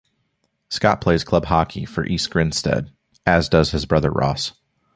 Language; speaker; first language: English; native; English